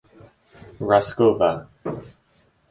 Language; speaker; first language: English; native; English